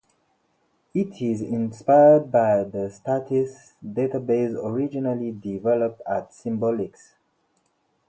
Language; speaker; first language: English; non-native, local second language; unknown